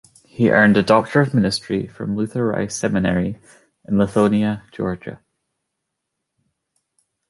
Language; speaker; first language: English; native; English